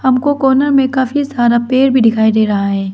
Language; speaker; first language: Hindi; non-native, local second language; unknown